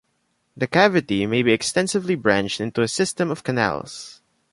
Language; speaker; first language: English; non-native, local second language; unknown